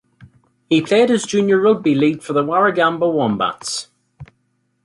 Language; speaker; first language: English; native; English